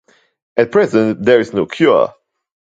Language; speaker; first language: English; non-native, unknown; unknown